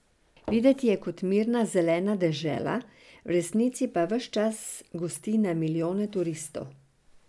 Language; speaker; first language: Slovenian; non-native, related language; Serbian